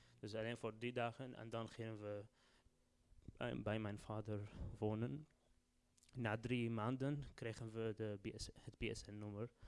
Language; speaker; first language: Dutch; non-native, fluent; Arabic